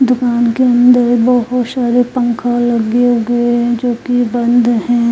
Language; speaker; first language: Hindi; native; Hindi